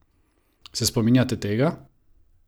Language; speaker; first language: Slovenian; non-native, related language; Croatian